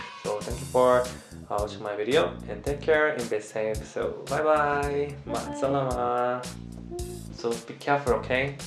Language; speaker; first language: English; non-native, learner; Korean